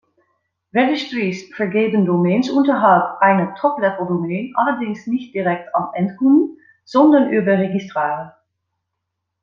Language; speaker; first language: German; non-native, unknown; Dutch